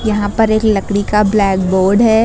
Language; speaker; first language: Hindi; native; Hindi